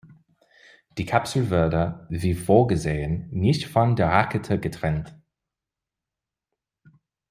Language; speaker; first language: German; non-native, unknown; English